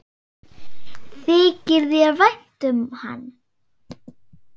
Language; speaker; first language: Icelandic; non-native, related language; Swedish